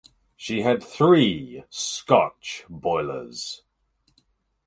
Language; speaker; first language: English; native; English